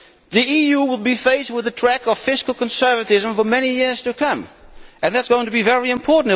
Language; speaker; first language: English; non-native, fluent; Dutch